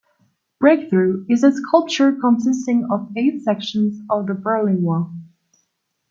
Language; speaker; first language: English; non-native, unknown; Spanish